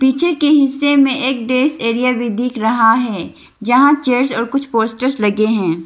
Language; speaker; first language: Hindi; non-native, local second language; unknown